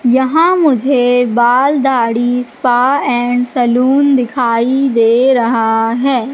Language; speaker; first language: Hindi; native; Hindi